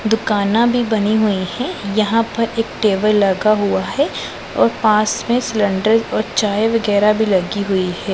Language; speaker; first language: Hindi; non-native, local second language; Punjabi